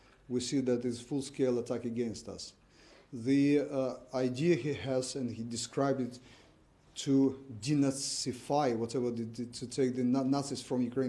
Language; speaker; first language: English; non-native, fluent; Ukrainian